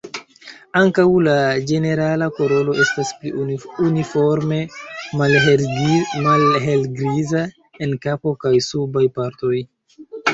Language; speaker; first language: Esperanto; non-native, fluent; Chinese